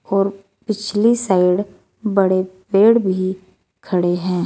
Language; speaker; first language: Hindi; native; Hindi